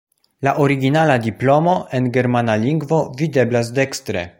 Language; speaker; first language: Esperanto; non-native, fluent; Polish